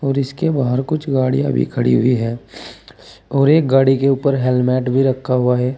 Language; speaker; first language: Hindi; native; Hindi